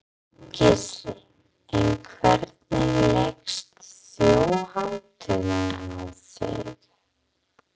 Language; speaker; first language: Icelandic; non-native, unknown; English